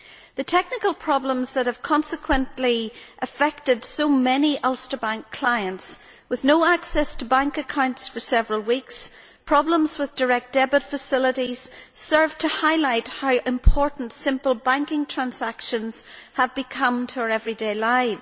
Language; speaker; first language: English; native; English